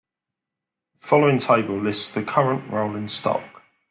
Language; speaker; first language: English; native; English